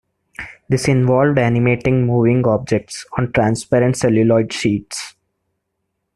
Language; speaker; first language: English; non-native, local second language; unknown